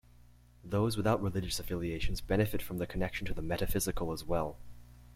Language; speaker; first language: English; native; English